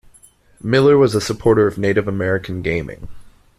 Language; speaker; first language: English; native; English